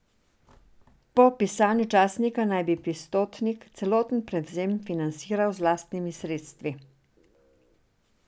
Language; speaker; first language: Slovenian; non-native, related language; Serbian